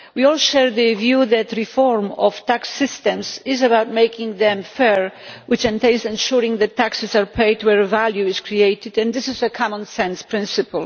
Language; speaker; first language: English; non-native, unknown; Polish